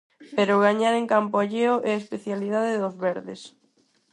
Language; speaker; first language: Galician; non-native, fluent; Spanish